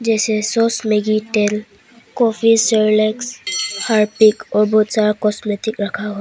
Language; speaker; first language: Hindi; non-native, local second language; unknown